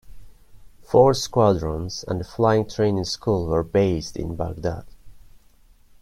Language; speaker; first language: English; non-native, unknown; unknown